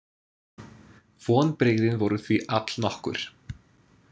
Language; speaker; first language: Icelandic; non-native, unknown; English